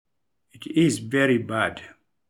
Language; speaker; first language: English; non-native, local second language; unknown